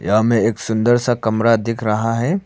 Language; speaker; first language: Hindi; non-native, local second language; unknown